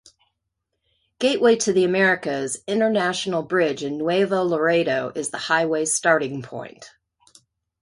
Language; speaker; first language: English; native; English